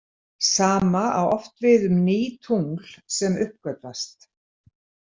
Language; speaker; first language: Icelandic; native; Icelandic